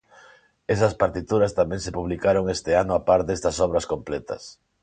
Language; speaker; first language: Galician; non-native, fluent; Spanish